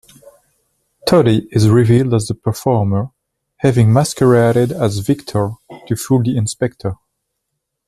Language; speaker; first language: English; non-native, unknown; French